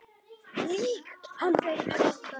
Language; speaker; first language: Icelandic; native; Icelandic